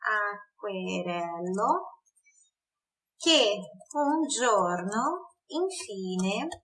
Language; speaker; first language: Italian; non-native, fluent; Portuguese